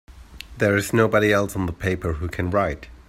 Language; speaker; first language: English; native; English